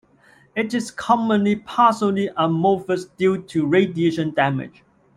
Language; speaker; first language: English; non-native, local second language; Cantonese